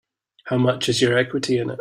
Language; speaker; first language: English; native; English